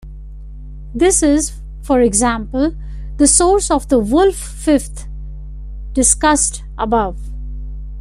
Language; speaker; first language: English; non-native, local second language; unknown